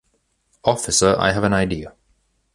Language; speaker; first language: English; native; English